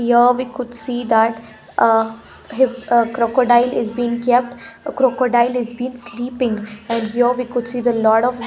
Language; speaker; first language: English; non-native, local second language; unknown